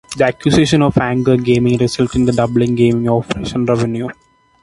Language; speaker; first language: English; non-native, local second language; Malayalam